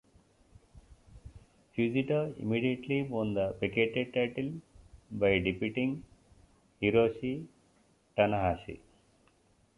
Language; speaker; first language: English; non-native, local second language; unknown